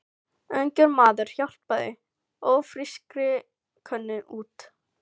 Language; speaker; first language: Icelandic; non-native, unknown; Filipino